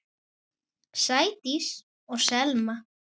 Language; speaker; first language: Icelandic; native; Icelandic